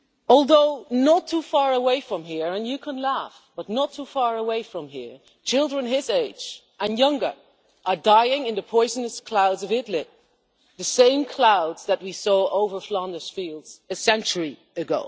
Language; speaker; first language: English; non-native, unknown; Dutch